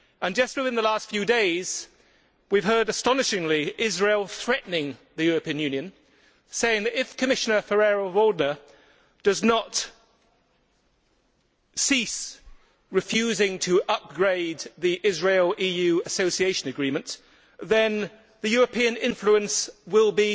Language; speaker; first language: English; native; English